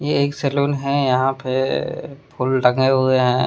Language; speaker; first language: Hindi; non-native, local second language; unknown